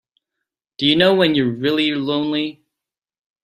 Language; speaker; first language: English; native; English